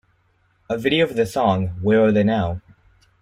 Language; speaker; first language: English; native; English